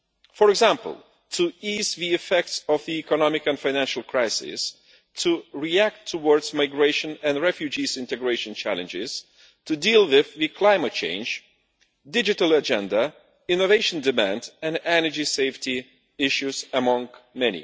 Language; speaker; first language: English; non-native, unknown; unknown